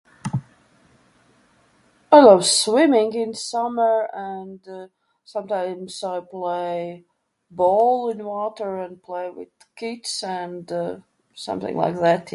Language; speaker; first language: English; non-native, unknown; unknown